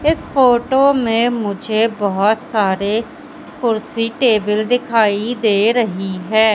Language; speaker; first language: Hindi; native; Hindi